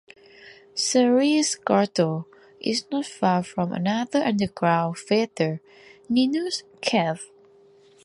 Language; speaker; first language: English; non-native, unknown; Thai